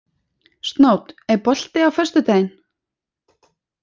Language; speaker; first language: Icelandic; native; Icelandic